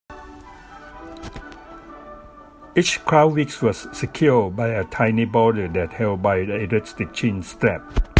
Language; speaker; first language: English; non-native, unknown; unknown